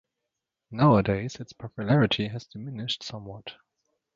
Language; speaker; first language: English; native; English